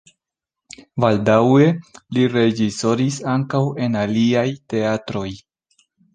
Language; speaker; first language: Esperanto; non-native, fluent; Spanish